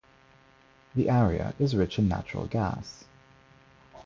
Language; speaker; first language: English; non-native, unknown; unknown